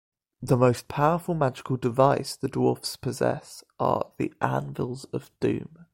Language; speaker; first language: English; native; English